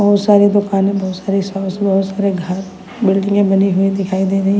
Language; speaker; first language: Hindi; non-native, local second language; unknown